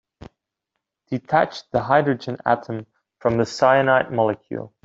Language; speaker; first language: English; non-native, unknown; Dutch